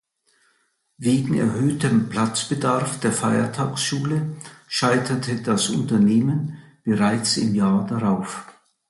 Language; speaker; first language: German; native; German